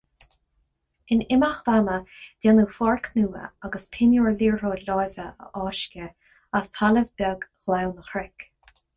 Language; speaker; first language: Irish; non-native, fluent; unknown